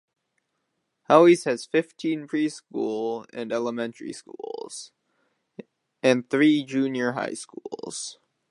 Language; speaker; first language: English; native; English